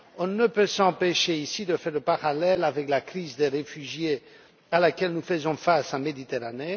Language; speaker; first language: French; non-native, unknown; Romanian